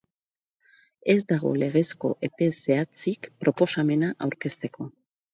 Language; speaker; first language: Basque; native; Basque